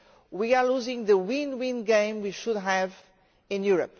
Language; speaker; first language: English; non-native, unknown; Portuguese